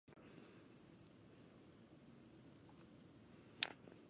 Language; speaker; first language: English; non-native, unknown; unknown